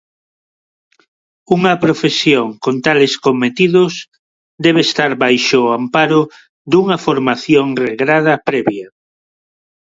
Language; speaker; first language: Galician; non-native, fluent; Spanish